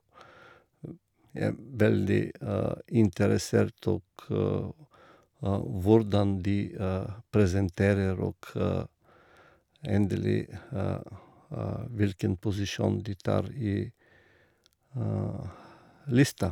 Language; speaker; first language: Norwegian; non-native, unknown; Bulgarian